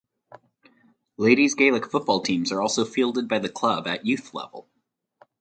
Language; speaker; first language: English; native; English